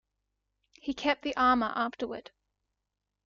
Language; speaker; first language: English; native; English